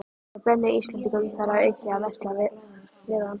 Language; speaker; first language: Icelandic; native; Icelandic